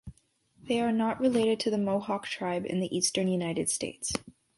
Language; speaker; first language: English; native; English